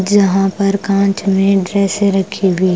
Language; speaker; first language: Hindi; non-native, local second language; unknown